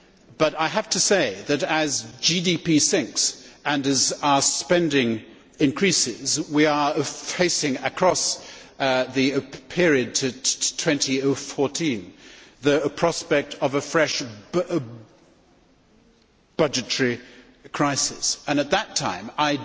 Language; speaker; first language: English; native; English